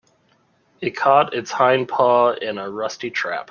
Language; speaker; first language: English; native; English